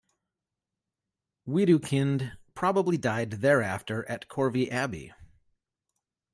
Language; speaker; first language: English; native; English